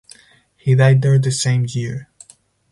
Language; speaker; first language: English; non-native, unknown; Spanish